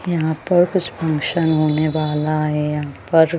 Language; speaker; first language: Hindi; native; Hindi